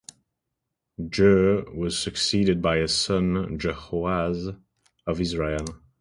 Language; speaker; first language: English; native; English